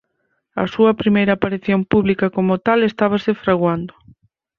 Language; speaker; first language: Galician; native; Galician